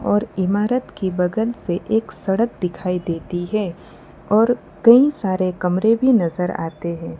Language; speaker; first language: Hindi; non-native, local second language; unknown